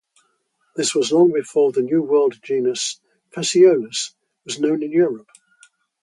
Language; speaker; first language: English; native; English